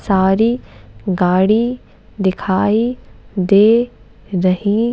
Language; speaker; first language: Hindi; native; Hindi